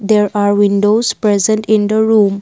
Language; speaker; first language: English; non-native, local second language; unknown